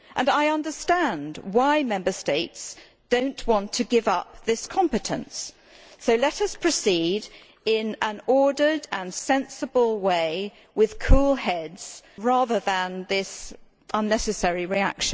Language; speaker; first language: English; native; English